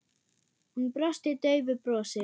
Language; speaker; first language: Icelandic; non-native, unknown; German